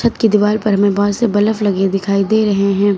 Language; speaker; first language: Hindi; native; Hindi